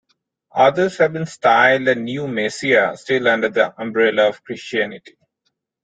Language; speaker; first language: English; non-native, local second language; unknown